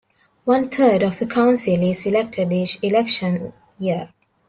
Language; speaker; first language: English; non-native, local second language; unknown